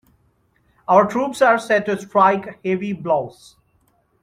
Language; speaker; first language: English; non-native, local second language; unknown